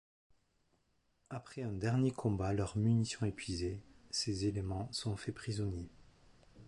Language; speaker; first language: French; native; French